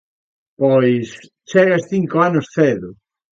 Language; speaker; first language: Galician; native; Galician